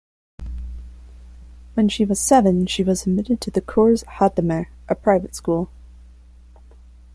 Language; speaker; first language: English; non-native, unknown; Spanish